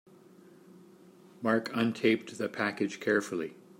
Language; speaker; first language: English; native; English